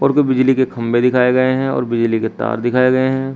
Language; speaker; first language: Hindi; native; Hindi